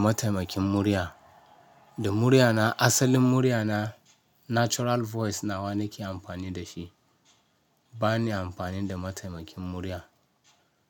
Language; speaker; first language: Hausa; non-native, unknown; Yoruba